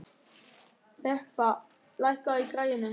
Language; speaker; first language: Icelandic; non-native, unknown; German